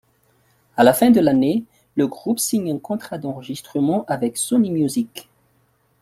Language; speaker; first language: French; non-native, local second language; Malagasy